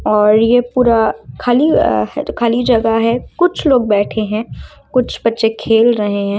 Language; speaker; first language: Hindi; native; Hindi